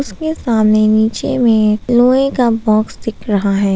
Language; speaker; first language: Hindi; non-native, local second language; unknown